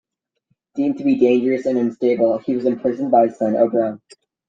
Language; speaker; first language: English; native; English